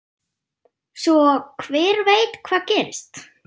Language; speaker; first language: Icelandic; non-native, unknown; German